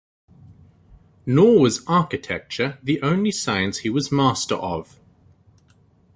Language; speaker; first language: English; native; English